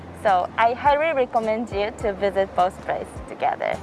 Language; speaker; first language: English; non-native, fluent; Japanese